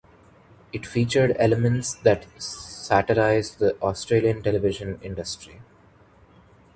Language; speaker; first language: English; non-native, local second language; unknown